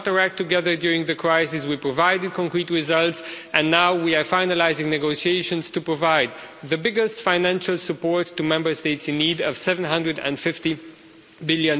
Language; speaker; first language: English; non-native, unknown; Romanian